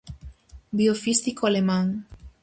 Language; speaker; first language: Galician; native; Galician